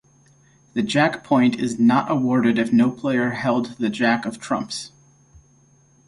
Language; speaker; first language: English; native; English